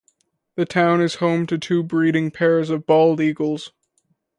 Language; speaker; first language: English; native; English